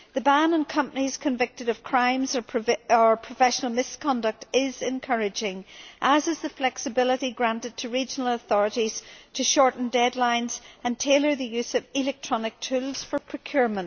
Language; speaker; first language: English; native; English